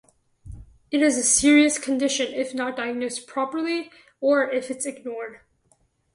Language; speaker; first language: English; native; English